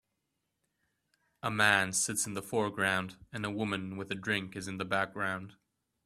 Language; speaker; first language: English; native; English